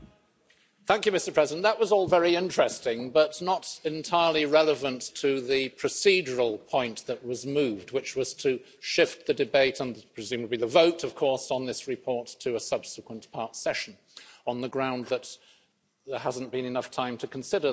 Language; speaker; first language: English; native; English